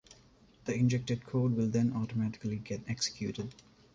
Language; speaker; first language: English; non-native, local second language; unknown